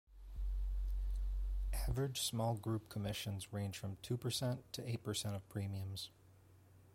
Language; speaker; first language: English; native; English